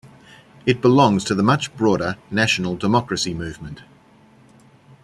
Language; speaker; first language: English; native; English